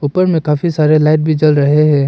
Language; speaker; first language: Hindi; non-native, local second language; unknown